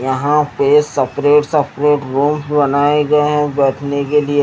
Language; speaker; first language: Hindi; native; Hindi